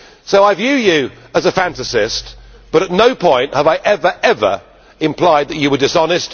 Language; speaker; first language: English; native; English